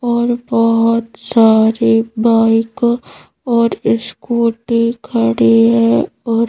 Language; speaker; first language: Hindi; native; Hindi